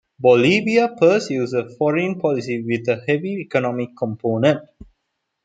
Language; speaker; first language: English; non-native, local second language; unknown